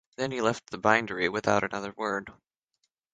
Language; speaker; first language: English; native; English